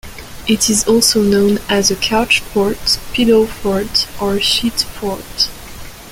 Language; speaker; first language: English; non-native, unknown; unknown